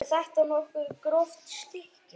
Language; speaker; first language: Icelandic; native; Icelandic